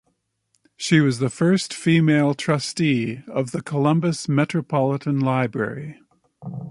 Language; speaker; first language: English; native; English